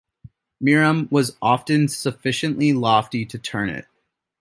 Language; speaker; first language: English; native; English